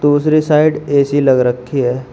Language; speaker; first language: Hindi; native; Hindi